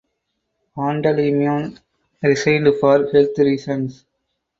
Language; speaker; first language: English; non-native, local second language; Tamil